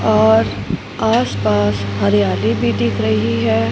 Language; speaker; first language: Hindi; non-native, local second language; Punjabi